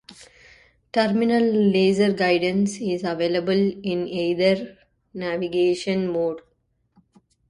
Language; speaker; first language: English; non-native, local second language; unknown